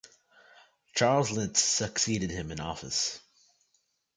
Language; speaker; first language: English; native; English